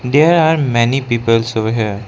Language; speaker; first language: English; non-native, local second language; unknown